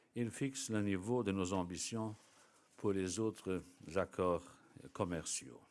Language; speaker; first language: French; non-native, local second language; Luxembourgish